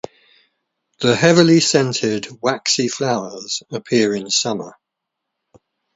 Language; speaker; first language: English; native; English